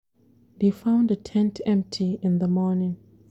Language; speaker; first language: English; non-native, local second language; Hausa